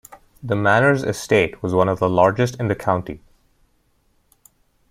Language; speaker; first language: English; non-native, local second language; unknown